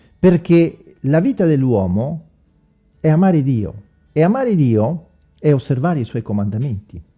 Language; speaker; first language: Italian; non-native, fluent; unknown